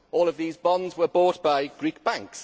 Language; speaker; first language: English; native; English